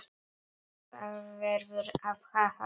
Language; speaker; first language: Icelandic; non-native, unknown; Polish